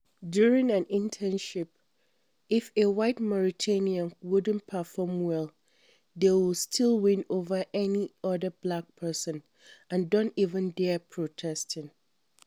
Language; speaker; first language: English; non-native, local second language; Hausa